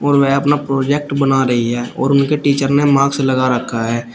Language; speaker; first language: Hindi; native; Hindi